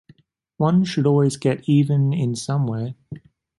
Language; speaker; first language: English; native; English